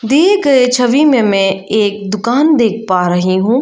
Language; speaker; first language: Hindi; non-native, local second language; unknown